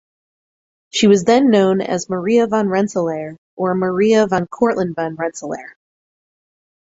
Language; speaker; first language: English; native; English